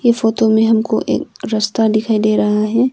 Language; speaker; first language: Hindi; non-native, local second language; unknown